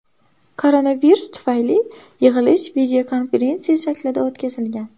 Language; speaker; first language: Uzbek; native; Uzbek